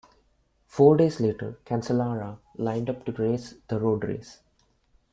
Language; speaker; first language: English; non-native, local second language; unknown